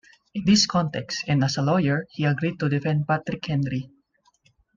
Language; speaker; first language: English; non-native, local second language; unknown